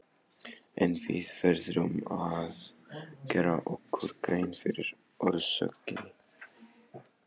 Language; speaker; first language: Icelandic; non-native, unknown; Polish